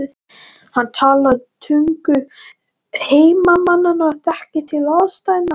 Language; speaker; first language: Icelandic; non-native, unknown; Latvian